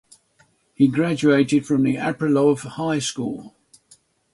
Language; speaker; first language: English; native; English